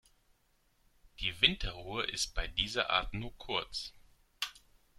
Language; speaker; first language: German; non-native, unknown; Greek